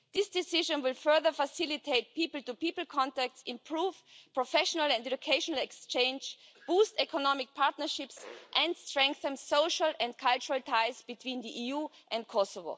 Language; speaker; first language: English; non-native, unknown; German